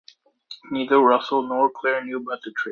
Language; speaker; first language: English; native; English